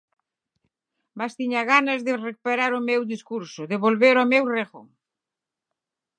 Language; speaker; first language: Galician; native; Galician